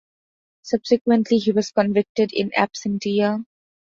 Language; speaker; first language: English; non-native, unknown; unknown